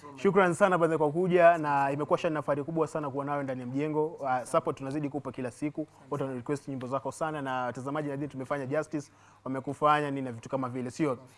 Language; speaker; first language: Swahili; native; Swahili